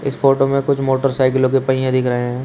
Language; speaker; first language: Hindi; native; Hindi